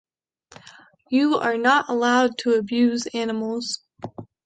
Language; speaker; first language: English; native; English